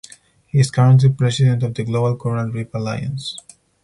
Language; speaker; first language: English; non-native, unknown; Spanish